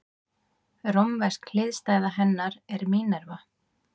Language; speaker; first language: Icelandic; native; Icelandic